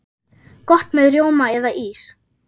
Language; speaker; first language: Icelandic; non-native, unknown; German